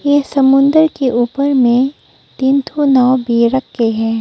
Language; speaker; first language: Hindi; non-native, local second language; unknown